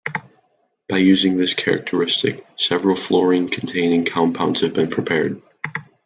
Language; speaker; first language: English; native; English